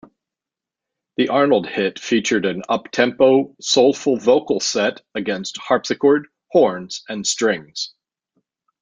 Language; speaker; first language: English; native; English